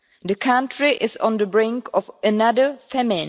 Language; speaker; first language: English; non-native, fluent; Czech